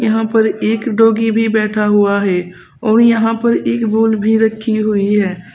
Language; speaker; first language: Hindi; native; Hindi